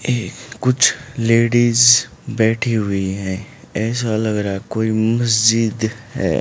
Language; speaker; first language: Hindi; native; Hindi